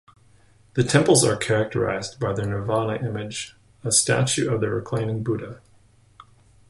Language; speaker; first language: English; native; English